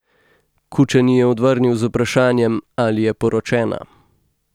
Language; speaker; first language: Slovenian; native; Slovenian